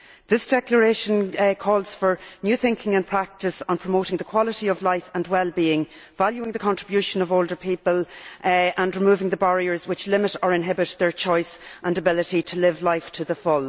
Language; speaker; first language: English; native; English